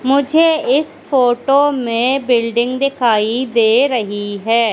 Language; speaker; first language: Hindi; native; Hindi